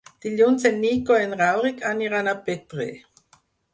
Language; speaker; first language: Catalan; non-native, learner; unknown